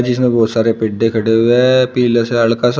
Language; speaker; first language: Hindi; native; Hindi